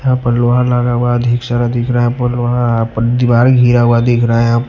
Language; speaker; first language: Hindi; non-native, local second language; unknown